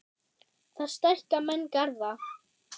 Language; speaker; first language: Icelandic; non-native, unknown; German